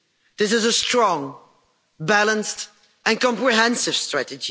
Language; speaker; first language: English; non-native, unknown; Dutch